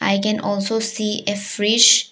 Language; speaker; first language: English; non-native, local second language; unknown